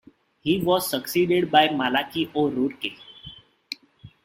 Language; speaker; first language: English; non-native, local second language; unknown